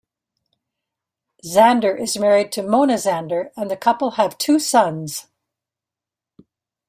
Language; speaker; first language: English; native; English